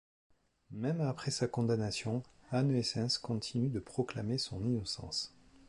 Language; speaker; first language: French; native; French